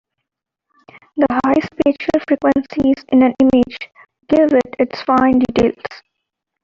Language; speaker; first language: English; non-native, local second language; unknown